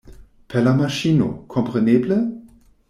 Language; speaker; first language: Esperanto; non-native, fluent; German